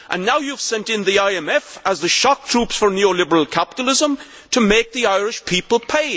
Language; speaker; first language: English; native; English